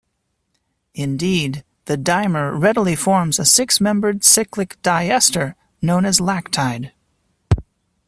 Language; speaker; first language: English; native; English